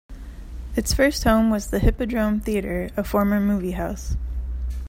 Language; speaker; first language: English; native; English